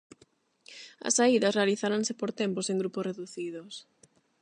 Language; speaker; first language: Galician; non-native, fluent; Spanish